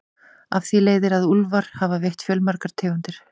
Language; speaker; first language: Icelandic; native; Icelandic